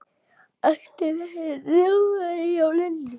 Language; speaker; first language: Icelandic; native; Icelandic